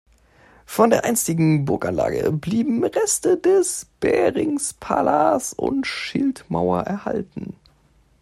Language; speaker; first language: German; native; German